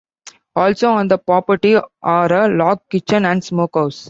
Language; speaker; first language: English; non-native, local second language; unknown